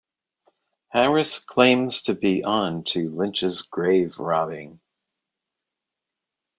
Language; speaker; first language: English; native; English